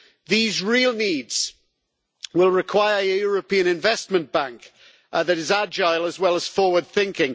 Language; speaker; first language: English; native; English